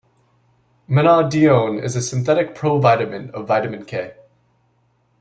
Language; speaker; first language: English; native; English